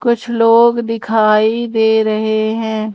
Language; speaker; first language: Hindi; native; Hindi